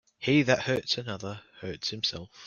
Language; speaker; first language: English; native; English